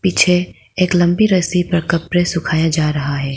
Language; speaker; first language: Hindi; non-native, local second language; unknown